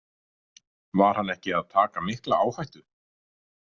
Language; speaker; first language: Icelandic; native; Icelandic